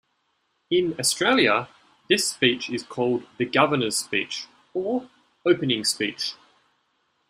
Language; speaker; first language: English; native; English